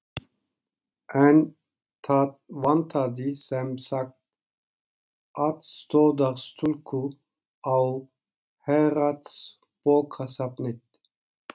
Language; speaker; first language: Icelandic; non-native, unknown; Turkish